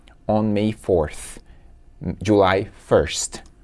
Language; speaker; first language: English; non-native, fluent; Portuguese